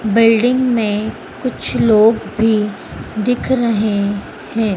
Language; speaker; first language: Hindi; native; Hindi